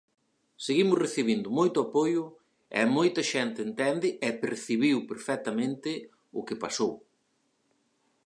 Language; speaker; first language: Galician; native; Galician